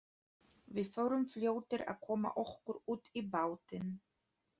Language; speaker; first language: Icelandic; non-native, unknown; Polish